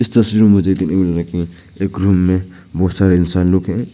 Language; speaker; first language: Hindi; non-native, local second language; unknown